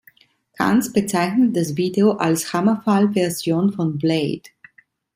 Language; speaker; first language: German; non-native, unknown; Italian